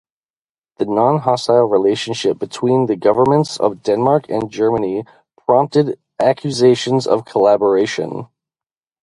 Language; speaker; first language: English; native; English